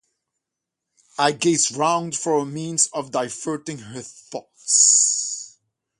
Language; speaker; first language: English; non-native, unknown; Dutch